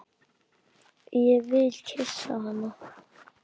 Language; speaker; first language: Icelandic; native; Icelandic